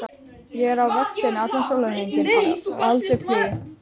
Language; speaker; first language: Icelandic; native; Icelandic